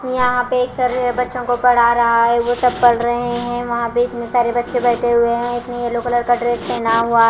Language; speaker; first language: Hindi; non-native, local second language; Punjabi